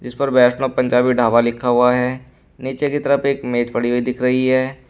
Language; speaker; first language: Hindi; native; Hindi